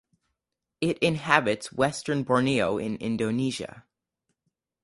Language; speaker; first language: English; native; English